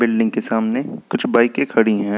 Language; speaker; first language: Hindi; native; Hindi